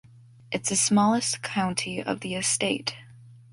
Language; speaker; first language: English; native; English